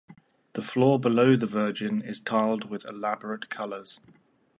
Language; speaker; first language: English; native; English